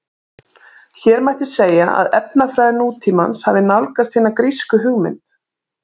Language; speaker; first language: Icelandic; native; Icelandic